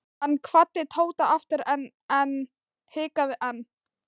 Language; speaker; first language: Icelandic; non-native, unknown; Thai